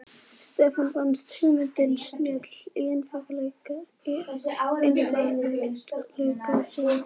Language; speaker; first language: Icelandic; native; Icelandic